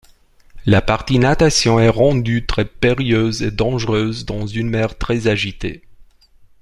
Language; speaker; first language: French; non-native, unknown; Romanian